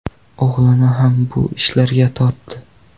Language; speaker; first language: Uzbek; non-native, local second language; Kara-Kalpak